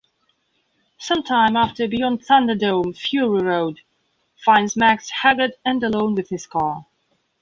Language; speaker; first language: English; non-native, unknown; Belarusian